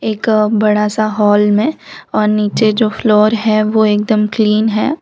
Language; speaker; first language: Hindi; non-native, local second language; Gujarati